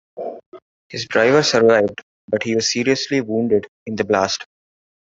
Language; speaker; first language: English; non-native, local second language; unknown